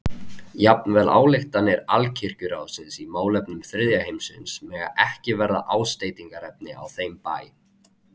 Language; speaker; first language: Icelandic; native; Icelandic